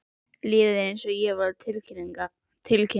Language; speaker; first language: Icelandic; native; Icelandic